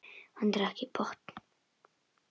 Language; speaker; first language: Icelandic; native; Icelandic